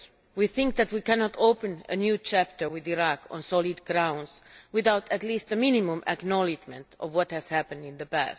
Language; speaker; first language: English; non-native, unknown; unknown